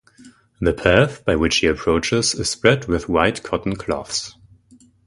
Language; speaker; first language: English; non-native, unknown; German